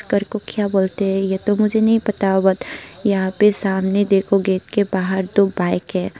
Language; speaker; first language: Hindi; non-native, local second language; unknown